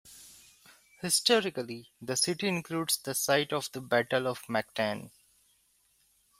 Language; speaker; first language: English; non-native, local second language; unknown